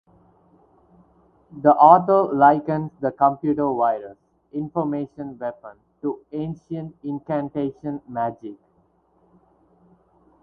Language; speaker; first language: English; non-native, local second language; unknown